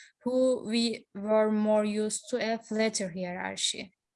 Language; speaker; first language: English; non-native, learner; Turkish